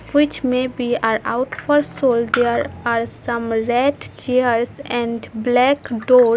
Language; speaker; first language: English; non-native, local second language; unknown